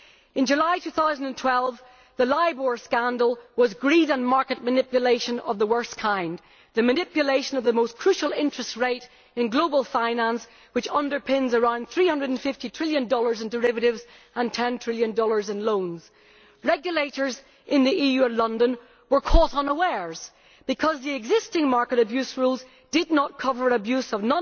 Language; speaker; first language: English; native; English